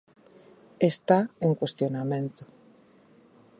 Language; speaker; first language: Galician; native; Galician